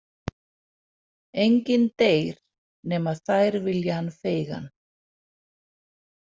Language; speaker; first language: Icelandic; non-native, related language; Danish